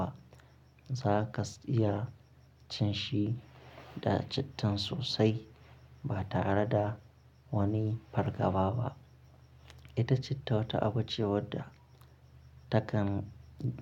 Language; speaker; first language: Hausa; non-native, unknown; Akan